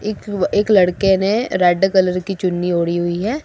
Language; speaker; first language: Hindi; non-native, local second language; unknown